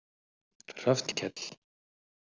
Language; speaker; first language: Icelandic; native; Icelandic